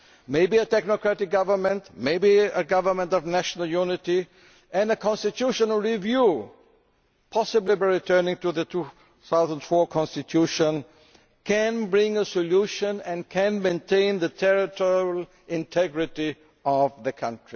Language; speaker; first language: English; non-native, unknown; German